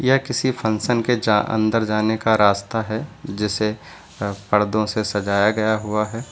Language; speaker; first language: Hindi; native; Hindi